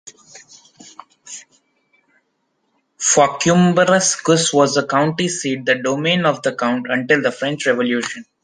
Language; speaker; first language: English; non-native, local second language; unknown